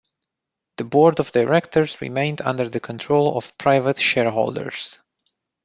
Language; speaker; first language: English; non-native, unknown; Romanian